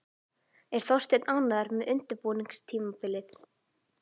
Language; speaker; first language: Icelandic; native; Icelandic